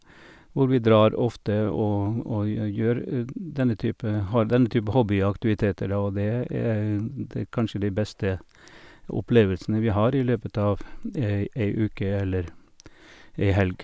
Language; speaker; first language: Norwegian; native; Norwegian